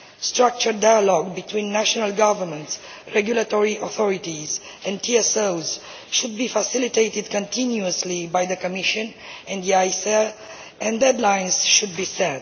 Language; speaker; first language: English; non-native, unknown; Romanian